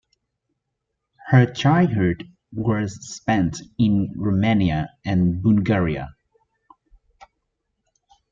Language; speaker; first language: English; native; English